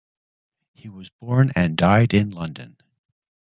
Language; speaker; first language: English; native; English